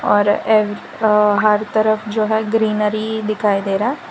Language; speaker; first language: Hindi; non-native, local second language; Gujarati